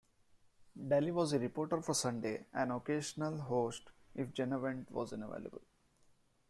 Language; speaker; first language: English; non-native, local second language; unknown